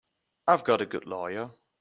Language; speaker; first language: English; non-native, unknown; German